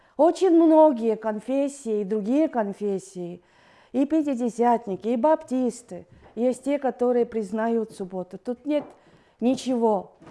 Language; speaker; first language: Russian; non-native, fluent; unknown